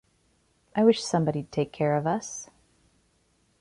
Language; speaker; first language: English; native; English